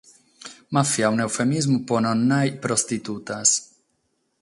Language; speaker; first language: Sardinian; non-native, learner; Catalan